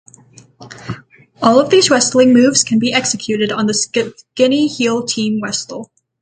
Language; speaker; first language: English; native; English